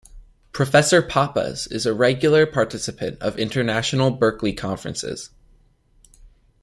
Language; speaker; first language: English; native; English